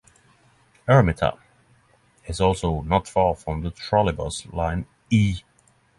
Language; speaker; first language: English; non-native, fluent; Norwegian